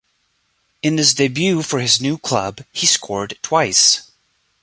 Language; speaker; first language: English; native; English